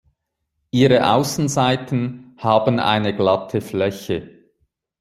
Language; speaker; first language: German; native; German